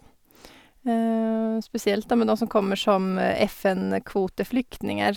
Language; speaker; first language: Norwegian; non-native, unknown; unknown